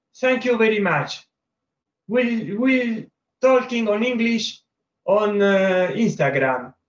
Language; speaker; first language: English; non-native, learner; Italian